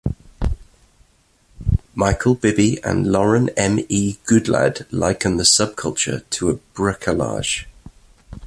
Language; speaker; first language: English; native; English